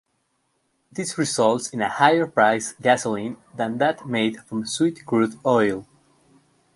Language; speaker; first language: English; non-native, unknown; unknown